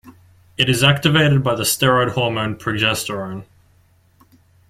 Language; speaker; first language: English; native; English